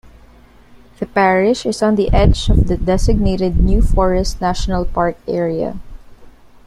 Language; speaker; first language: English; non-native, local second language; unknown